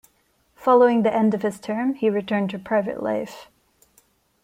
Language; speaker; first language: English; non-native, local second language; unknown